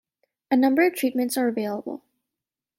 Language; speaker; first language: English; native; English